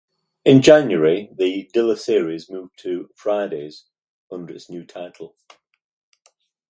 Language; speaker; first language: English; native; English